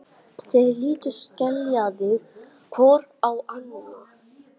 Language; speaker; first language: Icelandic; non-native, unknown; English